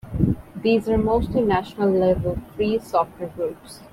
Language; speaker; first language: English; non-native, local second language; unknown